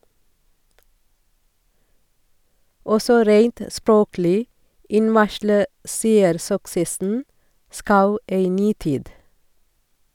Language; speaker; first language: Norwegian; non-native, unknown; Sinhala